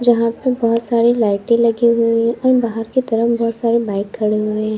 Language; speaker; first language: Hindi; native; Hindi